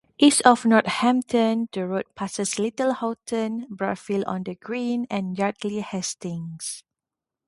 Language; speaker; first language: English; non-native, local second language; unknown